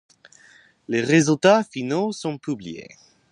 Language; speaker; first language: French; non-native, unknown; English